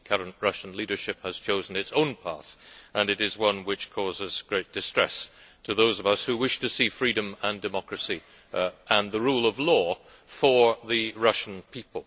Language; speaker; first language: English; native; English